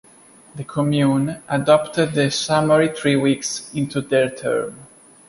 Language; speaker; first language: English; non-native, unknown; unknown